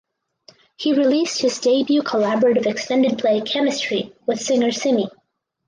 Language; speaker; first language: English; native; English